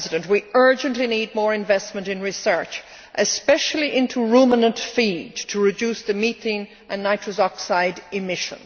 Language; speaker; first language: English; native; English